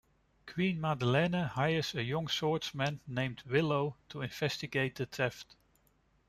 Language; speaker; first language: English; non-native, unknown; Dutch